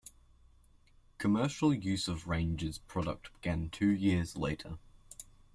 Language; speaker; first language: English; native; English